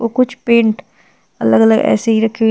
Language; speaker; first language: Hindi; native; Hindi